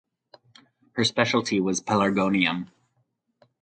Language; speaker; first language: English; native; English